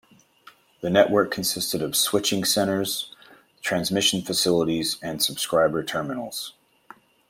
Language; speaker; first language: English; native; English